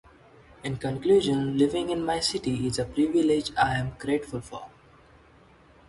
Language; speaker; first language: English; non-native, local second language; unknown